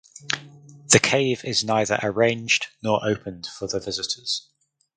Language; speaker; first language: English; native; English